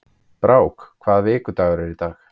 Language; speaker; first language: Icelandic; native; Icelandic